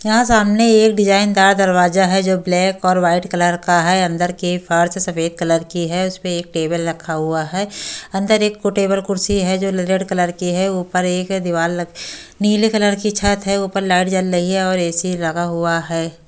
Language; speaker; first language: Hindi; native; Hindi